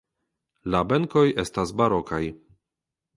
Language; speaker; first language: Esperanto; non-native, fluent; Polish